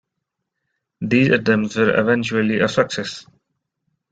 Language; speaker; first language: English; non-native, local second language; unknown